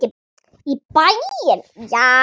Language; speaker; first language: Icelandic; native; Icelandic